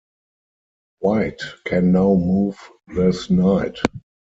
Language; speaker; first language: English; non-native, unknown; German